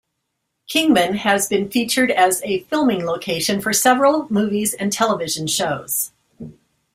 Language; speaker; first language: English; native; English